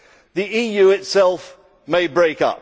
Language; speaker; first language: English; native; English